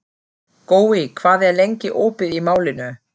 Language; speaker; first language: Icelandic; non-native, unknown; German